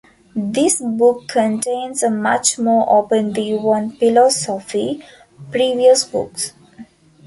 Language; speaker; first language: English; non-native, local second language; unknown